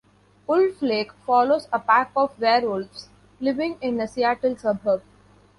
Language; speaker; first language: English; non-native, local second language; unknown